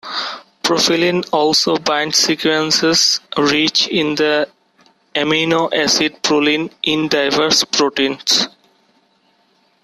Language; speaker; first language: English; non-native, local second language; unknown